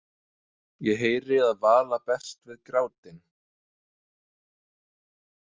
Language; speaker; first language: Icelandic; non-native, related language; Danish